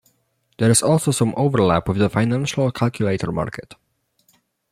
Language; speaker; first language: English; non-native, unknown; Polish